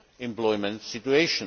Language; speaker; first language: English; non-native, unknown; Czech